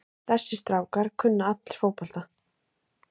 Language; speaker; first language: Icelandic; native; Icelandic